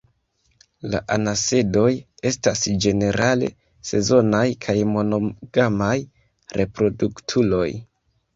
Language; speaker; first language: Esperanto; non-native, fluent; Kinyarwanda